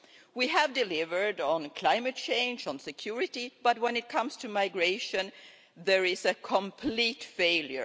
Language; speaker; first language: English; non-native, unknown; Swedish